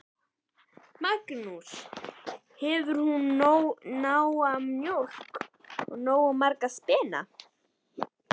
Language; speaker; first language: Icelandic; native; Icelandic